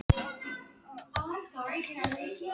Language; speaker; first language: Icelandic; non-native, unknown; Japanese